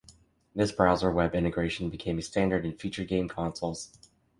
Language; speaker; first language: English; native; English